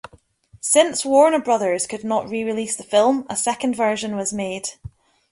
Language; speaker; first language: English; native; English